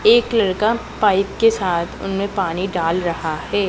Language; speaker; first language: Hindi; non-native, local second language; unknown